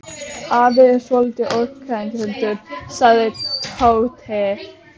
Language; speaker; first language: Icelandic; native; Icelandic